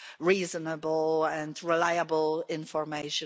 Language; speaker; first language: English; non-native, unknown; Polish